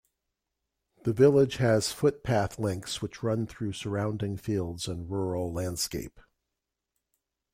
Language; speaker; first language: English; native; English